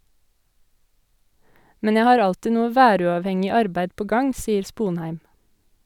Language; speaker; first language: Norwegian; native; Norwegian